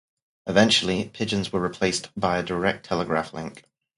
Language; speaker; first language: English; native; English